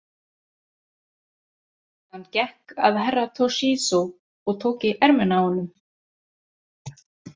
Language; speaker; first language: Icelandic; native; Icelandic